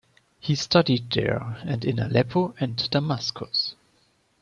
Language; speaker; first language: English; non-native, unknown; German